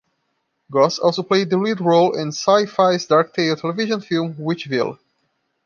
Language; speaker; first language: English; non-native, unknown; Portuguese